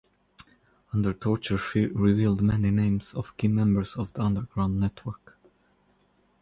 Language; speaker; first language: English; non-native, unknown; Croatian